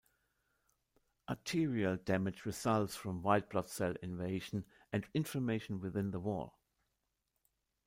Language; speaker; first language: English; non-native, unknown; German